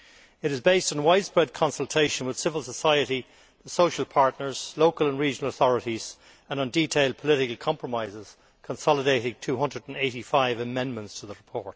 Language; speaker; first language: English; native; English